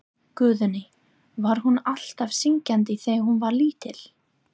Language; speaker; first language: Icelandic; non-native, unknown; English